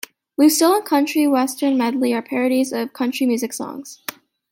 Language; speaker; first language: English; native; English